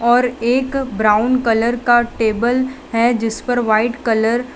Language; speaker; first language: Hindi; non-native, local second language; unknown